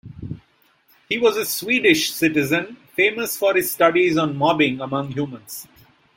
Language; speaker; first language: English; non-native, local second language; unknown